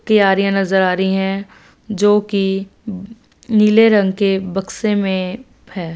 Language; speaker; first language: Hindi; non-native, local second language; Punjabi